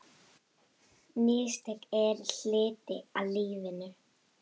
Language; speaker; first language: Icelandic; native; Icelandic